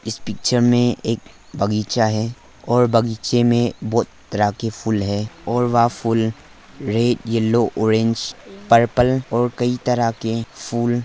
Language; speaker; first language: Hindi; non-native, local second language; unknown